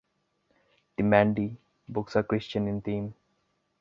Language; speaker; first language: English; non-native, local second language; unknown